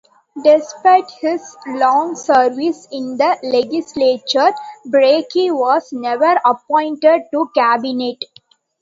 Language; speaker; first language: English; non-native, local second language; Tamil